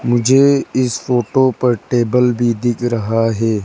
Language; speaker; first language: Hindi; non-native, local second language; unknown